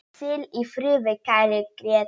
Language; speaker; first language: Icelandic; non-native, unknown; Polish